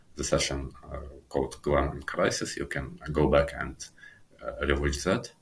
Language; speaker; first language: English; non-native, fluent; Ukrainian